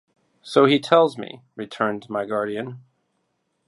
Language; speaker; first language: English; native; English